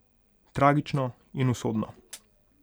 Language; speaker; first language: Slovenian; non-native, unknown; Hungarian